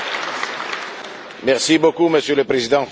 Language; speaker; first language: French; non-native, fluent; Italian